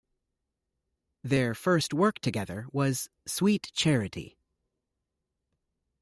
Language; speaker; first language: English; native; English